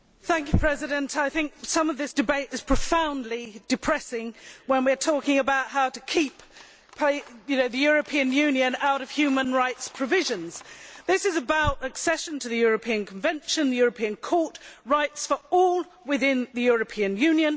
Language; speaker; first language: English; native; English